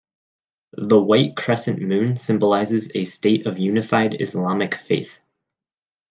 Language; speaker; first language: English; native; English